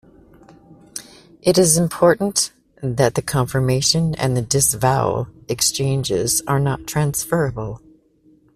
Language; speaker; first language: English; native; English